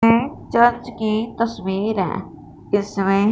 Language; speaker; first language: Hindi; non-native, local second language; Punjabi